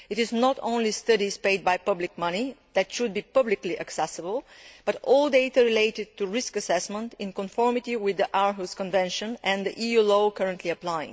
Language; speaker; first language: English; non-native, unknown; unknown